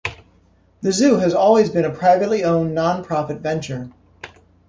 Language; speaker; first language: English; native; English